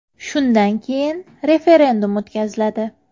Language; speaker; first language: Uzbek; native; Uzbek